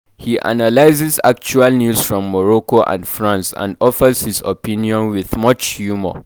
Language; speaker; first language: English; non-native, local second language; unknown